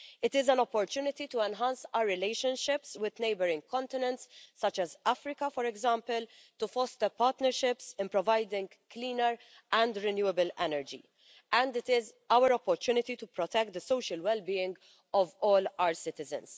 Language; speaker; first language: English; non-native, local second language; Maltese